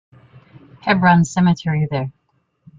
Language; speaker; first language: English; native; English